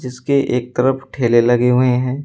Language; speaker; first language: Hindi; native; Hindi